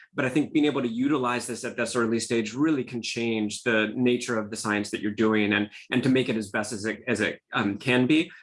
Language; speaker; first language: English; native; English